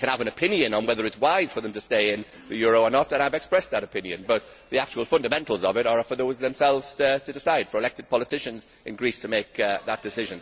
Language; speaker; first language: English; native; English